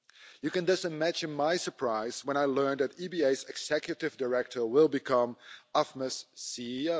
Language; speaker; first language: English; non-native, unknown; Dutch